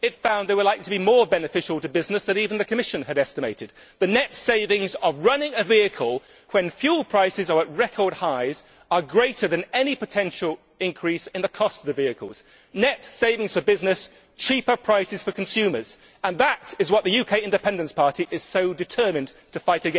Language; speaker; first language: English; native; English